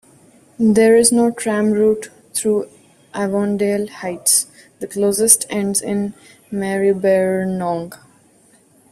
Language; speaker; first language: English; non-native, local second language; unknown